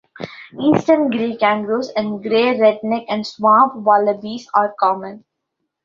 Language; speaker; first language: English; non-native, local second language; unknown